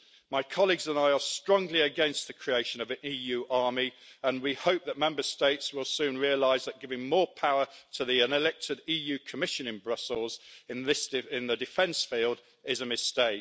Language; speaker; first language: English; native; English